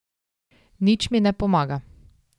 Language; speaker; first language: Slovenian; native; Slovenian